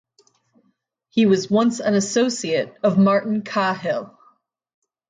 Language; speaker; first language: English; native; English